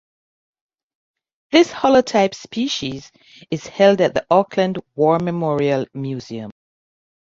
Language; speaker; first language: English; non-native, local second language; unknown